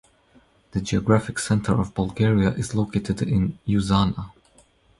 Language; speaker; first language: English; non-native, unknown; Croatian